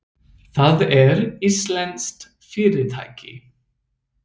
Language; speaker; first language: Icelandic; non-native, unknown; English